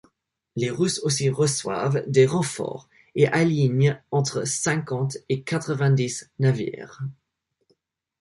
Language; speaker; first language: French; non-native, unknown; English